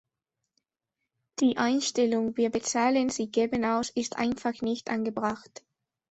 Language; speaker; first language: German; non-native, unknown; Spanish